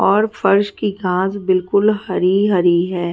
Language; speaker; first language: Hindi; native; Hindi